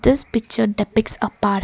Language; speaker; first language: English; non-native, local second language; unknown